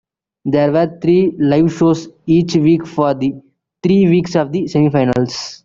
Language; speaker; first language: English; non-native, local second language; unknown